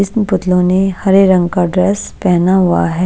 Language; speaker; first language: Hindi; non-native, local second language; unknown